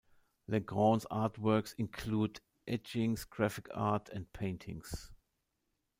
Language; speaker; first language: English; non-native, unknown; German